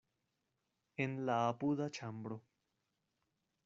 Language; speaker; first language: Esperanto; non-native, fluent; Spanish